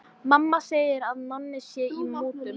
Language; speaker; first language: Icelandic; non-native, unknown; English